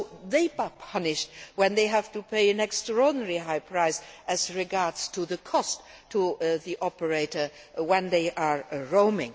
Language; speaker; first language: English; non-native, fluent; Luxembourgish